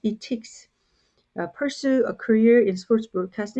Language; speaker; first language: English; non-native, fluent; Korean